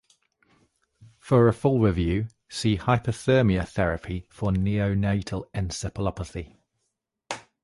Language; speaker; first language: English; native; English